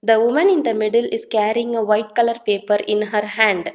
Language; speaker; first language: English; non-native, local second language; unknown